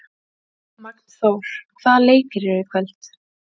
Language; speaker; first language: Icelandic; native; Icelandic